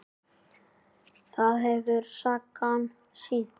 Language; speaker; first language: Icelandic; native; Icelandic